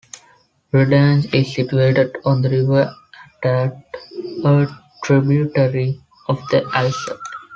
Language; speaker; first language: English; non-native, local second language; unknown